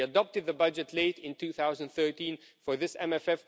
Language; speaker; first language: English; non-native, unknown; Romanian